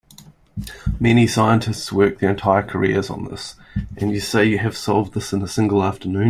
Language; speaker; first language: English; native; English